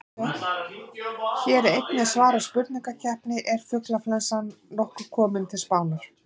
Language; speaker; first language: Icelandic; native; Icelandic